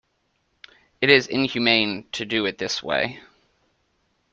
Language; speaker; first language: English; native; English